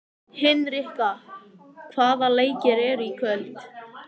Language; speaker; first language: Icelandic; native; Icelandic